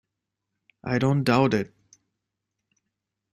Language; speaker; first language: English; native; English